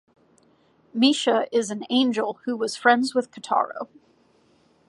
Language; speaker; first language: English; native; English